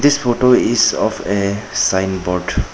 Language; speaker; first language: English; non-native, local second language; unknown